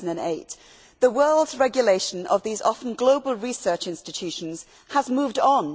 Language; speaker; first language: English; native; English